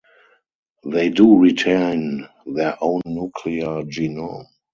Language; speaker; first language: English; non-native, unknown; German